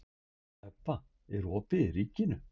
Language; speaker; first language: Icelandic; native; Icelandic